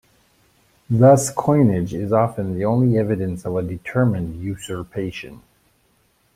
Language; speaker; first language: English; native; English